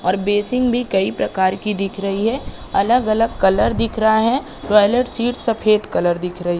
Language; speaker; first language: Hindi; native; Hindi